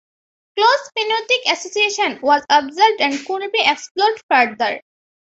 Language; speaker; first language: English; non-native, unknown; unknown